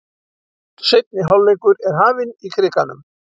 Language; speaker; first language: Icelandic; native; Icelandic